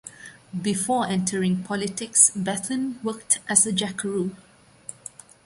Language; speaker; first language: English; non-native, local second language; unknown